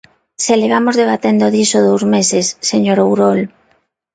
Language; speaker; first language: Galician; non-native, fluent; Spanish